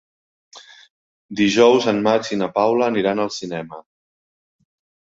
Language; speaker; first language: Catalan; native; Catalan